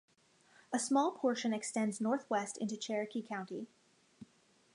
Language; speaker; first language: English; native; English